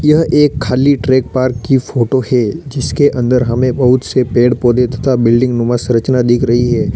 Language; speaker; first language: Hindi; native; Hindi